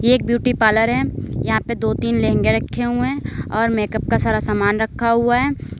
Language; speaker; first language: Hindi; native; Hindi